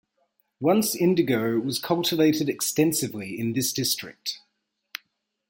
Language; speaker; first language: English; native; English